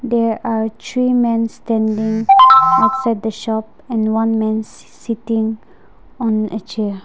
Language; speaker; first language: English; non-native, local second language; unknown